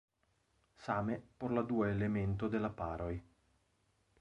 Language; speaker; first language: Esperanto; non-native, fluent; Italian